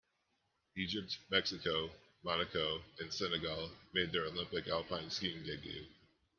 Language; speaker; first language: English; native; English